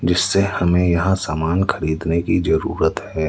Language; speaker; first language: Hindi; native; Hindi